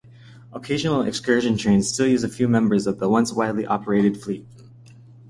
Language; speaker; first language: English; native; English